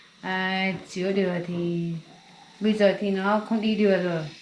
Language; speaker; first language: Vietnamese; non-native, local second language; Hmong